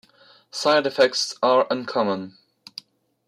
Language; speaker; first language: English; non-native, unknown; French